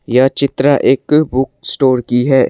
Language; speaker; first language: Hindi; non-native, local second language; Assamese